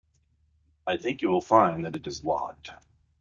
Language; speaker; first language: English; native; English